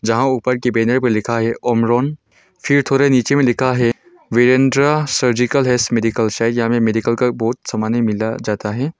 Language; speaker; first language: Hindi; non-native, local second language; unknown